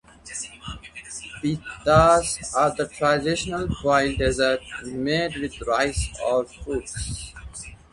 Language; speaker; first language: English; non-native, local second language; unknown